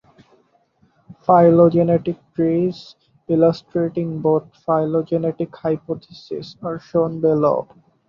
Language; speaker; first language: English; non-native, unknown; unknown